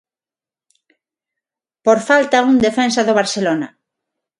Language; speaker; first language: Galician; non-native, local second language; Spanish